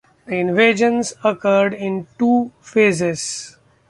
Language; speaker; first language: English; non-native, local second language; Marathi